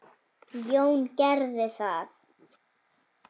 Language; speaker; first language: Icelandic; native; Icelandic